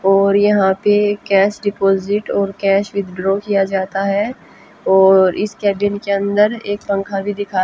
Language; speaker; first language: Hindi; native; Hindi